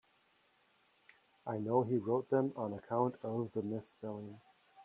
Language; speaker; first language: English; native; English